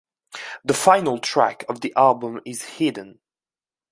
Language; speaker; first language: English; non-native, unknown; French